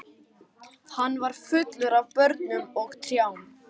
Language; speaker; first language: Icelandic; non-native, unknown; Lithuanian